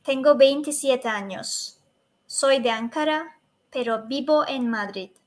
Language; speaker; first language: Spanish; non-native, fluent; Turkish